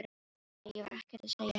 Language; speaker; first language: Icelandic; non-native, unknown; Filipino